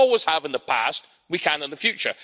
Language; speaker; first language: English; native; English